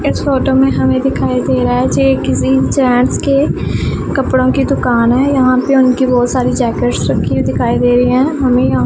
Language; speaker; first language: Hindi; non-native, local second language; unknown